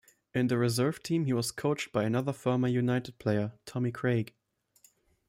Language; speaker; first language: English; non-native, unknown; German